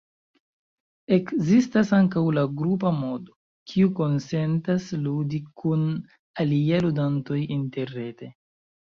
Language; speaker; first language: Esperanto; non-native, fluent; Chinese